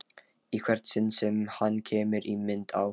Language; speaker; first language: Icelandic; non-native, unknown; Lithuanian